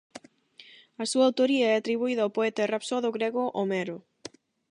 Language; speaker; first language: Galician; non-native, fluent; Spanish